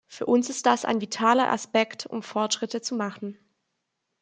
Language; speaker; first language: German; native; German